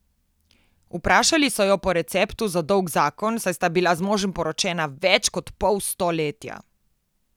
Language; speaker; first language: Slovenian; native; Slovenian